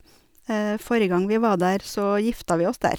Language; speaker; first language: Norwegian; native; Norwegian